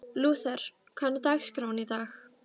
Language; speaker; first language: Icelandic; native; Icelandic